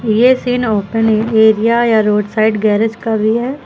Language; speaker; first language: Hindi; native; Hindi